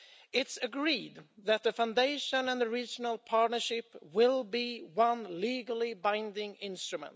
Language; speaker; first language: English; non-native, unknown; Swedish